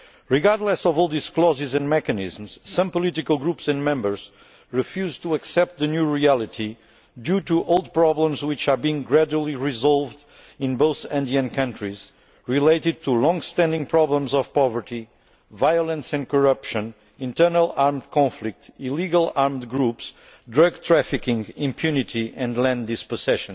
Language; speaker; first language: English; non-native, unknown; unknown